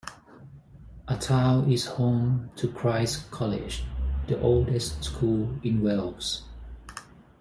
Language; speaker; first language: English; non-native, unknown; Thai